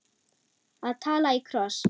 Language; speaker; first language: Icelandic; non-native, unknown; German